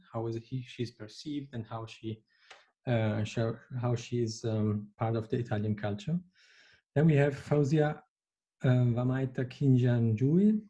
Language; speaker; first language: English; non-native, fluent; Italian